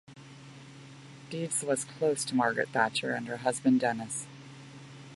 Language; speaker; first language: English; native; English